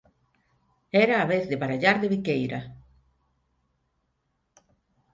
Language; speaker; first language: Galician; non-native, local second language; Spanish